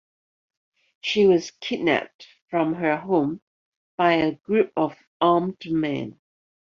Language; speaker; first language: English; non-native, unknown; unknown